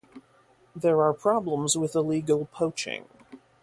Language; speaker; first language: English; native; English